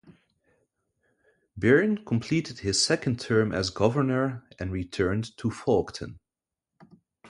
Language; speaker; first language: English; non-native, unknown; Dutch